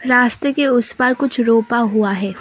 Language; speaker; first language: Hindi; non-native, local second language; Assamese